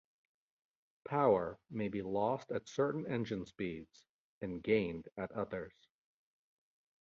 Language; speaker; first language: English; native; English